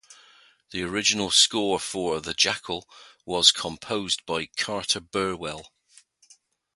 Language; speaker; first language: English; native; English